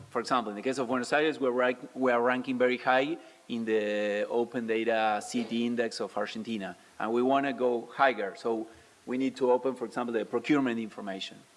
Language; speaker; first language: English; non-native, fluent; Spanish